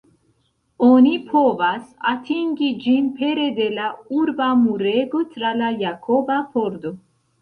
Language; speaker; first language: Esperanto; non-native, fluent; Central Kurdish